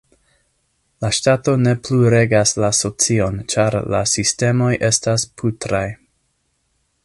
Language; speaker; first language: Esperanto; non-native, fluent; English